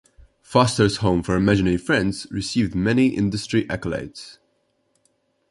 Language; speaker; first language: English; non-native, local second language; Maltese